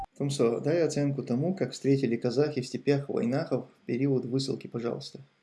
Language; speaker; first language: Russian; non-native, local second language; Chechen